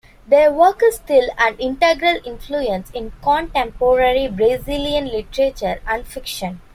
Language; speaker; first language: English; non-native, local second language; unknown